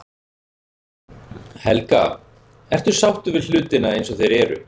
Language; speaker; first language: Icelandic; native; Icelandic